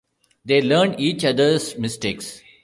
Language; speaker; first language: English; non-native, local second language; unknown